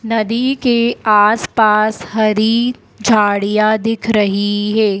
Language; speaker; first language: Hindi; native; Hindi